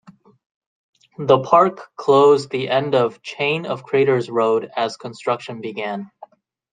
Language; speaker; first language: English; native; English